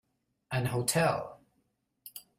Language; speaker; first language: English; non-native, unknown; German